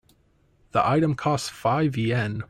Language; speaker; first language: English; native; English